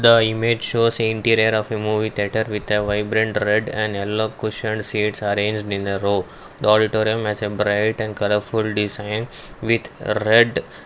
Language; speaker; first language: English; non-native, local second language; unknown